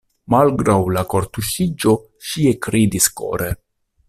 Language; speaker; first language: Esperanto; non-native, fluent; Italian